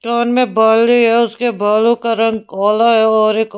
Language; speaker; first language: Hindi; non-native, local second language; Punjabi